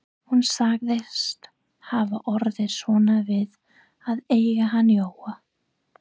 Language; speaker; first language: Icelandic; non-native, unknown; English